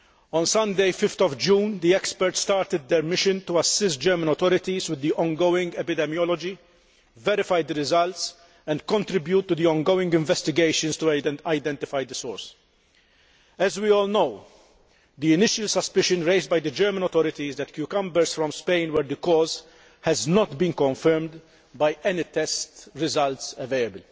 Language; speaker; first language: English; non-native, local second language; Maltese